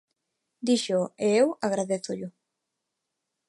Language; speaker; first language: Galician; non-native, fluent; Spanish